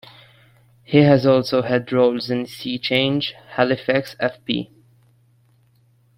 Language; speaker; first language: English; non-native, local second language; Maltese